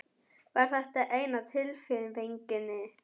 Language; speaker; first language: Icelandic; non-native, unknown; German